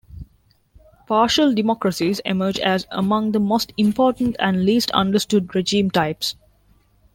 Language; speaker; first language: English; non-native, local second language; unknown